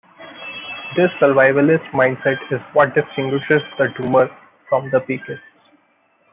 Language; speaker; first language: English; non-native, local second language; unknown